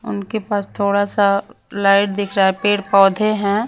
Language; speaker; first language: Hindi; non-native, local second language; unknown